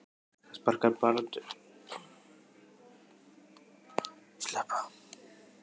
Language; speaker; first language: Icelandic; native; Icelandic